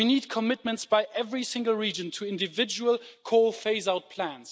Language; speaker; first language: English; non-native, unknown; German